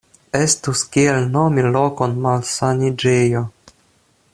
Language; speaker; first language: Esperanto; non-native, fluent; Russian